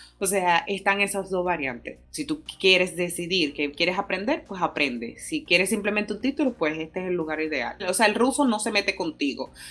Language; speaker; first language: Spanish; native; Spanish